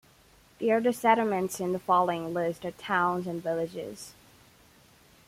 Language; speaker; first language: English; non-native, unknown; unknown